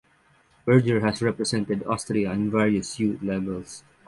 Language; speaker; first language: English; non-native, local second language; Filipino